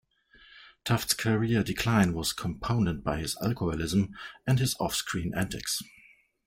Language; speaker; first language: English; non-native, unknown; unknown